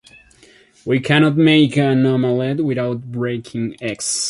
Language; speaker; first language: English; non-native, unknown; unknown